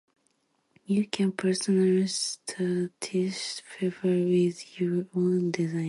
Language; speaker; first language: English; non-native, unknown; Japanese